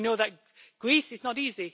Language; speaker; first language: English; native; English